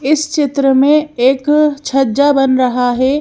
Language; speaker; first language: Hindi; native; Hindi